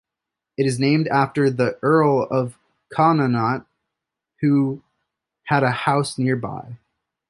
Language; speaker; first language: English; native; English